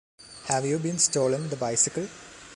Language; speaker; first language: English; non-native, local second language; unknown